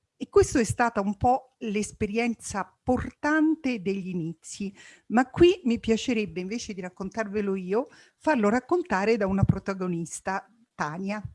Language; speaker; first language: Italian; native; Italian